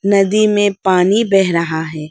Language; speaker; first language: Hindi; non-native, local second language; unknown